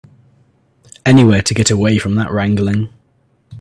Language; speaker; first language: English; native; English